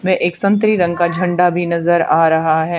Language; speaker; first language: Hindi; native; Hindi